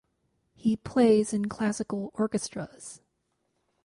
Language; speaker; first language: English; native; English